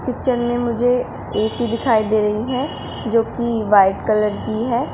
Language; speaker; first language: Hindi; native; Hindi